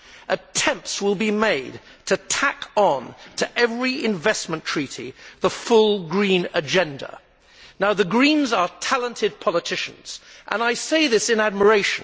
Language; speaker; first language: English; native; English